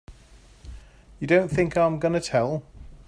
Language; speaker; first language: English; native; English